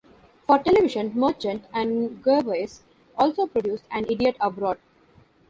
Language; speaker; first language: English; non-native, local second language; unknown